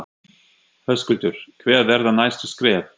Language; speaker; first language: Icelandic; non-native, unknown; German